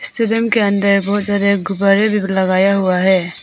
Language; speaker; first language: Hindi; non-native, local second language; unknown